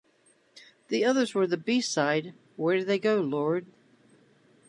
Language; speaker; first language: English; native; English